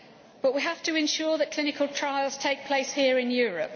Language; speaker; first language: English; native; English